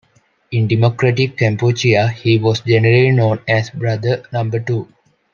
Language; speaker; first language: English; non-native, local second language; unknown